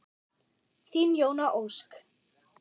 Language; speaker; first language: Icelandic; non-native, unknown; German